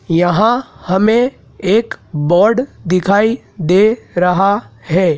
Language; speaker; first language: Hindi; native; Hindi